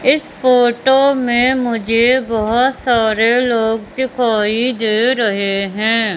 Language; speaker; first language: Hindi; native; Hindi